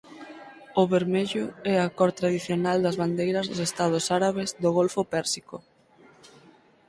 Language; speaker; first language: Galician; native; Galician